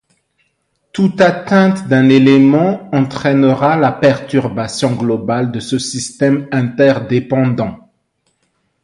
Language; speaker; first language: French; non-native, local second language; Malagasy